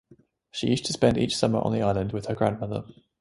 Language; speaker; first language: English; native; English